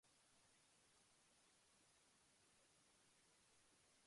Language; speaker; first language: English; non-native, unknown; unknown